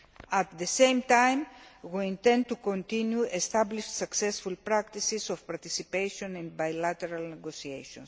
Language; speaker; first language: English; non-native, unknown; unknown